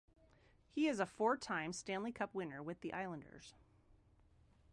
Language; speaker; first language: English; native; English